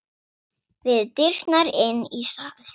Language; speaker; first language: Icelandic; non-native, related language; Swedish